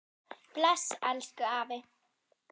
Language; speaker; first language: Icelandic; non-native, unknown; German